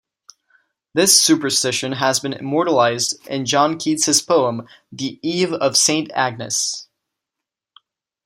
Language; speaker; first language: English; non-native, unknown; Czech